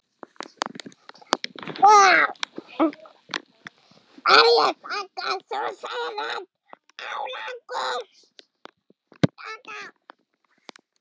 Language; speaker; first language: Icelandic; non-native, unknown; German